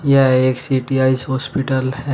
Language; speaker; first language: Hindi; native; Hindi